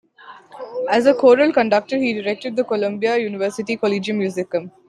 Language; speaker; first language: English; non-native, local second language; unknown